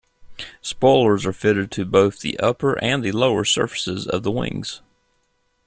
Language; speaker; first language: English; native; English